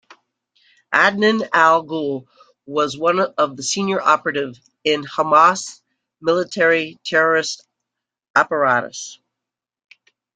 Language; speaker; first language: English; native; English